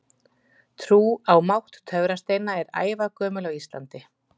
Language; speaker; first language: Icelandic; native; Icelandic